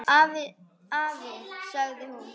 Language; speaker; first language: Icelandic; native; Icelandic